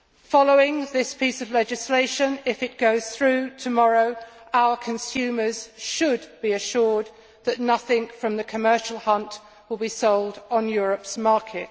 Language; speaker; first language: English; native; English